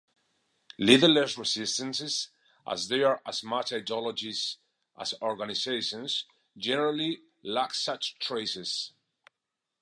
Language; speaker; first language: English; non-native, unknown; Spanish